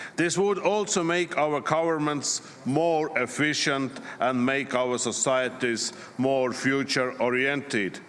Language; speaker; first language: English; non-native, fluent; Estonian